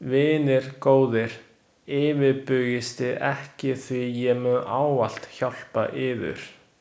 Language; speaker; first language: Icelandic; non-native, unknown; Chinese